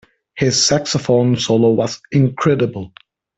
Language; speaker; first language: English; non-native, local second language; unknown